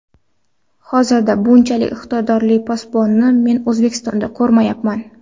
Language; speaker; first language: Uzbek; non-native, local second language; Kara-Kalpak